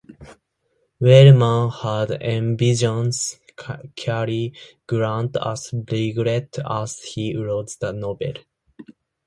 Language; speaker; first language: English; non-native, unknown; Japanese